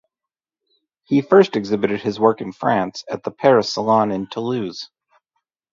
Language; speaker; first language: English; native; English